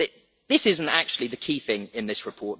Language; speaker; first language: English; native; English